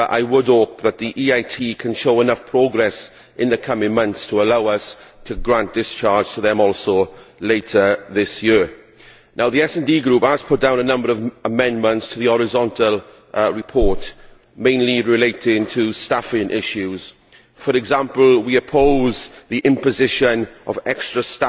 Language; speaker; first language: English; native; English